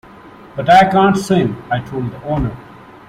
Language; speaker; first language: English; non-native, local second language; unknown